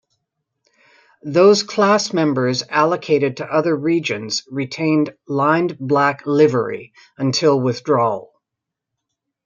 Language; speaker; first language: English; native; English